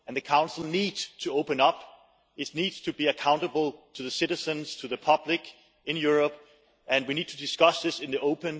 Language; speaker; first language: English; non-native, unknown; Danish